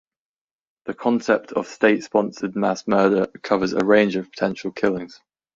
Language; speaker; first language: English; native; English